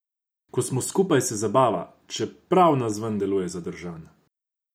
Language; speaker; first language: Slovenian; non-native, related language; Croatian